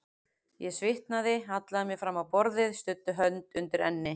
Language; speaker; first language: Icelandic; native; Icelandic